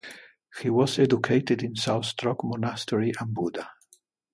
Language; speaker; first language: English; native; English